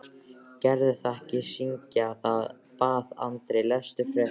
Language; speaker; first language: Icelandic; native; Icelandic